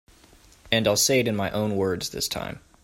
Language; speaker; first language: English; native; English